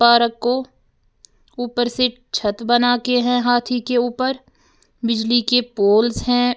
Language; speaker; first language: Hindi; native; Hindi